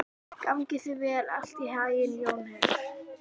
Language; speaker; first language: Icelandic; native; Icelandic